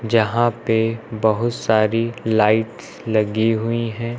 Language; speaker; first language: Hindi; native; Hindi